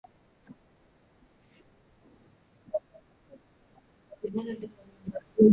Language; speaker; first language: English; non-native, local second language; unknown